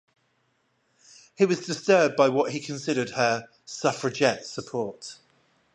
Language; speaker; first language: English; native; English